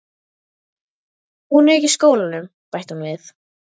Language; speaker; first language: Icelandic; native; Icelandic